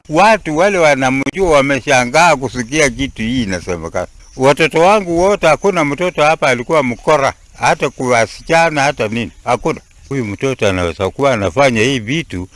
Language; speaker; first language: Swahili; non-native, local second language; Luyia